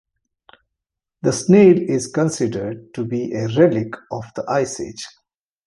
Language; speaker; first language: English; non-native, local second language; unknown